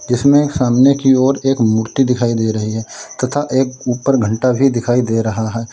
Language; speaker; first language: Hindi; native; Hindi